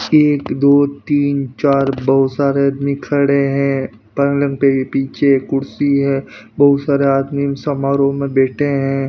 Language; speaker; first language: Hindi; non-native, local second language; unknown